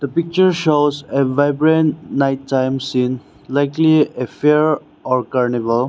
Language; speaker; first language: English; non-native, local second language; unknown